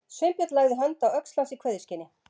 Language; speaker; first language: Icelandic; native; Icelandic